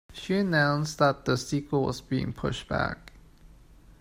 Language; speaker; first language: English; non-native, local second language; Cantonese